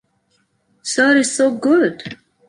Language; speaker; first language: English; non-native, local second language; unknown